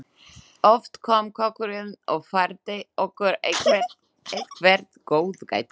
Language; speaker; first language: Icelandic; non-native, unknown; Slovak